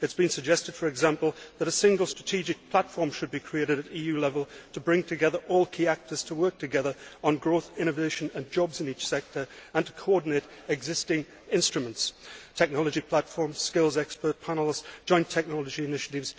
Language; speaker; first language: English; native; English